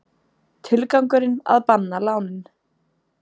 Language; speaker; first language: Icelandic; native; Icelandic